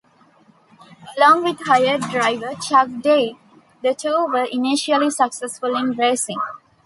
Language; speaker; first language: English; non-native, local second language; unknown